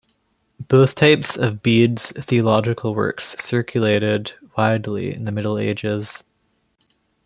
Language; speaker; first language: English; native; English